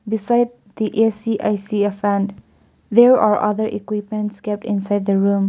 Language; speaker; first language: English; non-native, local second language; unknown